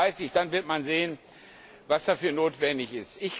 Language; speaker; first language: German; non-native, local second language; Luxembourgish